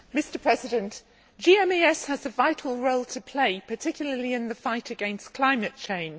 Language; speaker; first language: English; native; English